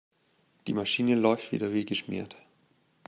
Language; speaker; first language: German; native; German